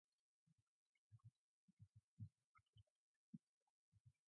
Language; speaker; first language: English; non-native, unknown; Mongolian